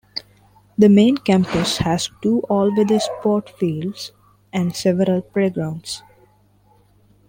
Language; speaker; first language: English; non-native, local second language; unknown